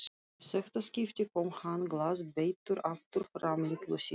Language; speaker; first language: Icelandic; non-native, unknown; Russian